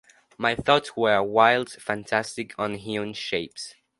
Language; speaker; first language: English; non-native, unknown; Spanish